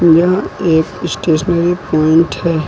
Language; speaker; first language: Hindi; native; Hindi